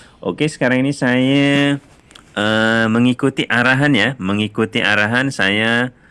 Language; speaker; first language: Malay; non-native, related language; Indonesian